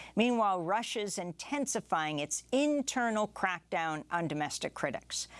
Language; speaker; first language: English; native; English